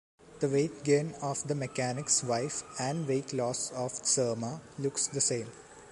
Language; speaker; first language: English; non-native, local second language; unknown